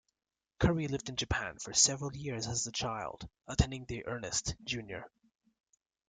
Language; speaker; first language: English; native; English